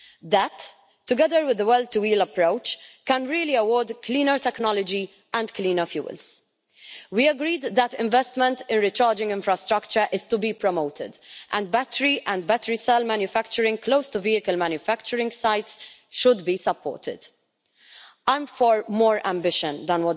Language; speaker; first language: English; non-native, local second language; Maltese